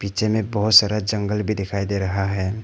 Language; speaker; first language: Hindi; non-native, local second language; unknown